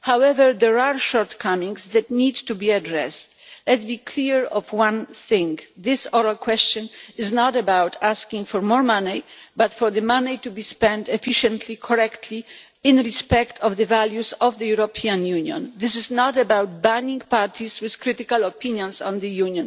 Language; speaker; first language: English; non-native, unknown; Polish